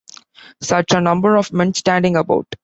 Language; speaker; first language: English; non-native, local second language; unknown